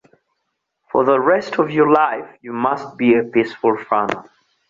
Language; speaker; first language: English; non-native, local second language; Ganda